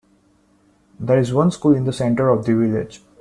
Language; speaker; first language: English; non-native, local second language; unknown